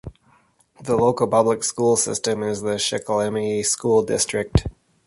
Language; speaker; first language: English; native; English